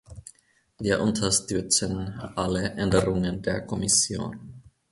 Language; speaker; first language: German; non-native, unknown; Finnish